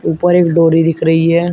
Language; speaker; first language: Hindi; native; Hindi